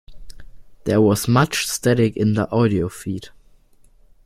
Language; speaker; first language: English; non-native, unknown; German